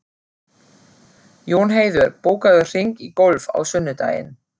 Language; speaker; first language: Icelandic; non-native, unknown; German